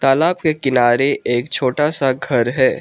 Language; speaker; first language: Hindi; early bilingual, other home language; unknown